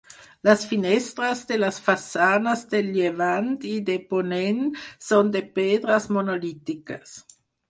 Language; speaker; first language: Catalan; non-native, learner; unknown